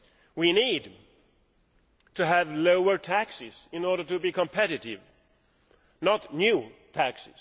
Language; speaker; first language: English; non-native, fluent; Swedish